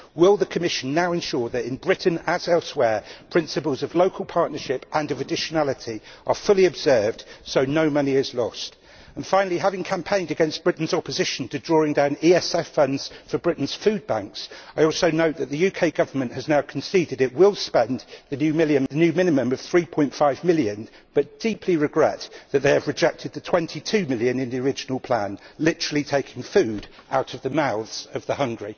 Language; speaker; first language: English; native; English